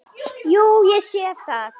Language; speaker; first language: Icelandic; native; Icelandic